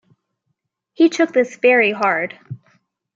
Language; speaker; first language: English; native; English